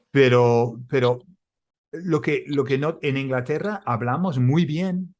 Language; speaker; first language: Spanish; non-native, fluent; English